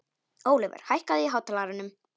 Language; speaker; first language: Icelandic; non-native, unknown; Polish